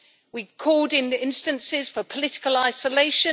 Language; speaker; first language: English; native; English